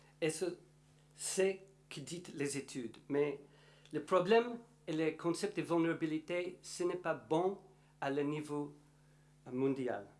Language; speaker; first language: French; non-native, learner; English